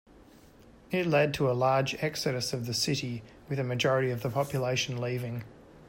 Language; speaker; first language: English; native; English